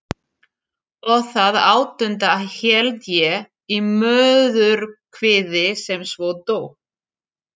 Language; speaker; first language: Icelandic; non-native, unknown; French